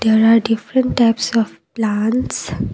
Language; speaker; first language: English; non-native, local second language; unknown